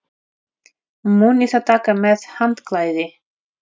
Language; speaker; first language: Icelandic; non-native, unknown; Russian